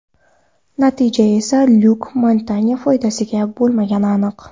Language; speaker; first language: Uzbek; non-native, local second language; Kara-Kalpak